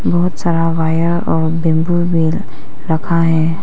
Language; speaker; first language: Hindi; non-native, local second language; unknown